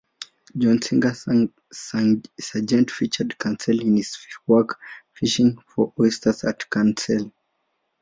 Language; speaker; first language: English; non-native, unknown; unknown